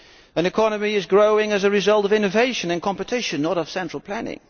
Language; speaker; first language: English; non-native, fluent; Dutch